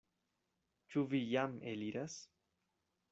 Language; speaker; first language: Esperanto; non-native, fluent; Spanish